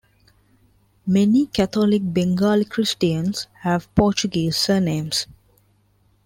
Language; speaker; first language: English; non-native, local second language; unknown